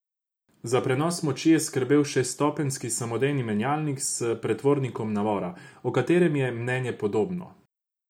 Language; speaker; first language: Slovenian; non-native, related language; Croatian